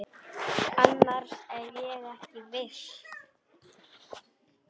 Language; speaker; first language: Icelandic; non-native, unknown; Polish